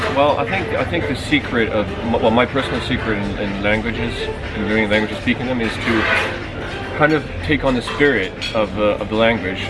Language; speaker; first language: English; native; English